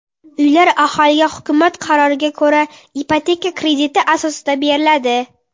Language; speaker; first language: Uzbek; non-native, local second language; Kara-Kalpak